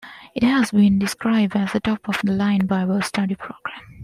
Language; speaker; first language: English; non-native, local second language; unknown